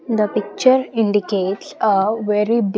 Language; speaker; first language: English; non-native, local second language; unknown